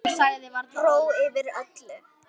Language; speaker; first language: Icelandic; native; Icelandic